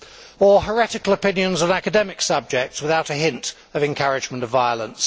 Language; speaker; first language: English; native; English